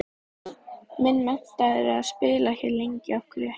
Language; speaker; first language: Icelandic; native; Icelandic